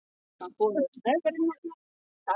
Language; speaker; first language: Icelandic; non-native, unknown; French